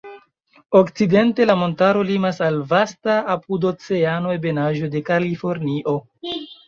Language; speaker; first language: Esperanto; non-native, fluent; Chinese